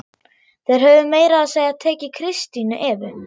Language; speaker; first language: Icelandic; non-native, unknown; German